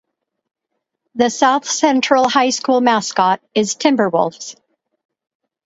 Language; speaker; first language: English; native; English